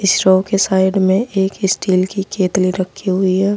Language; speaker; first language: Hindi; native; Hindi